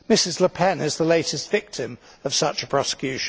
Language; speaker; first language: English; native; English